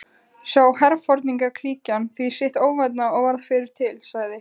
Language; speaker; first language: Icelandic; native; Icelandic